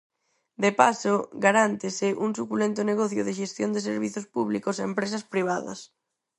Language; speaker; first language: Galician; non-native, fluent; Spanish